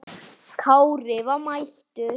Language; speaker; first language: Icelandic; native; Icelandic